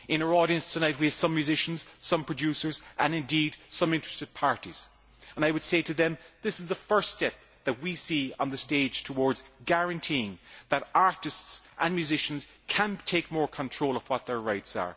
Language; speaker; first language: English; native; English